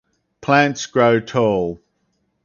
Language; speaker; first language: English; native; English